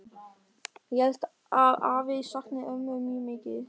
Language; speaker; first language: Icelandic; non-native, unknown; German